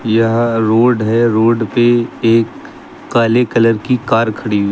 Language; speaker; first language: Hindi; native; Hindi